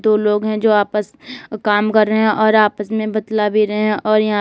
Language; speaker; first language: Hindi; native; Hindi